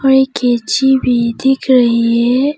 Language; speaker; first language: Hindi; non-native, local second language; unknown